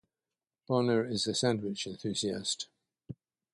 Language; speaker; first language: English; native; English